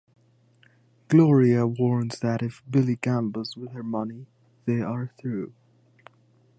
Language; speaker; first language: English; native; English